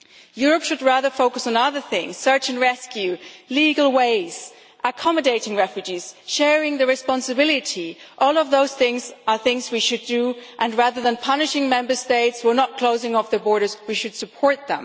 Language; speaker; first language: English; non-native, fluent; German